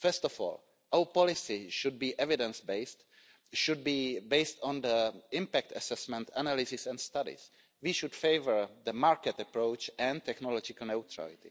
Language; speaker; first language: English; non-native, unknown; Czech